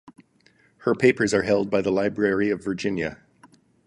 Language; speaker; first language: English; native; English